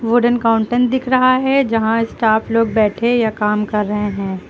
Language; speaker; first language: Hindi; native; Hindi